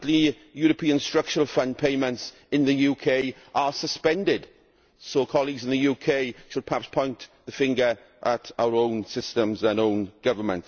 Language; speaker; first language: English; native; English